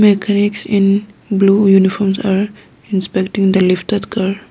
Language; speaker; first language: English; non-native, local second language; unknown